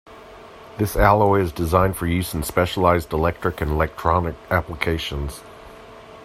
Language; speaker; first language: English; non-native, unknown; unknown